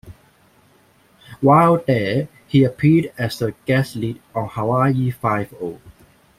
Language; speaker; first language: English; non-native, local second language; Cantonese